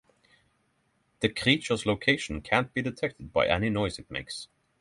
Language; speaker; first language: English; non-native, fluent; Norwegian